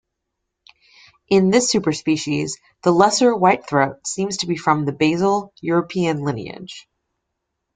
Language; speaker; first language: English; native; English